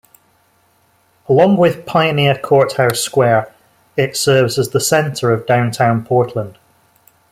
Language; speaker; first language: English; native; English